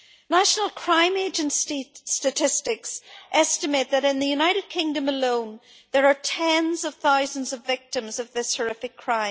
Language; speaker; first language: English; native; English